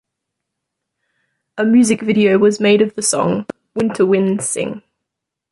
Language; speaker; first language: English; native; English